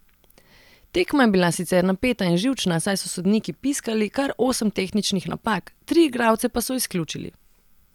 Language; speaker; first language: Slovenian; non-native, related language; Serbian